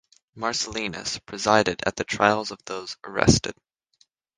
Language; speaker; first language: English; native; English